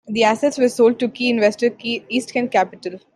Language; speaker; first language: English; non-native, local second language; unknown